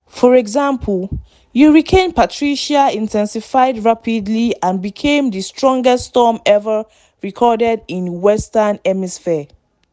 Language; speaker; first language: English; non-native, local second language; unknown